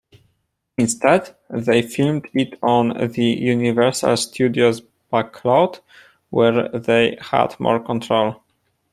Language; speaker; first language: English; non-native, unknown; Polish